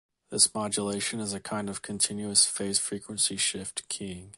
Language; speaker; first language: English; native; English